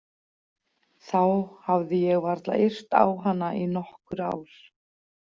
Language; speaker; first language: Icelandic; native; Icelandic